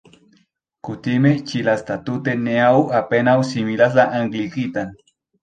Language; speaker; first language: Esperanto; non-native, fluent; Spanish